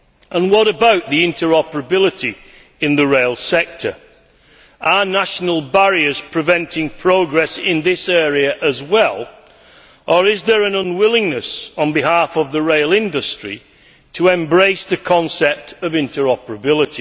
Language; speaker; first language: English; native; English